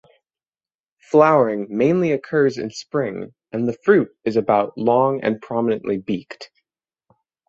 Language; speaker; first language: English; native; English